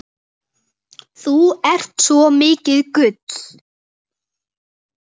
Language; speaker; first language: Icelandic; native; Icelandic